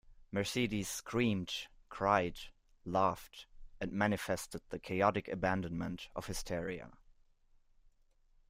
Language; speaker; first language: English; non-native, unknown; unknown